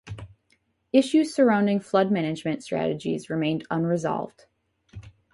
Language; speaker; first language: English; native; English